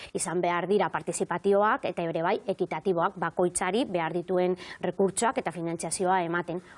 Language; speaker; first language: Basque; non-native, local second language; Spanish